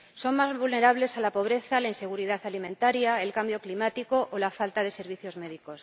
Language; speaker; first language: Spanish; native; Spanish